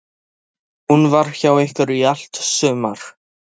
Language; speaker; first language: Icelandic; non-native, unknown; Polish